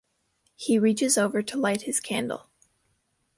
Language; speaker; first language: English; native; English